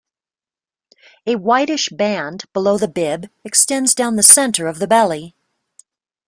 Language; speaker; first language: English; native; English